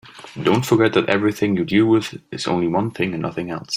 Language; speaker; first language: English; native; English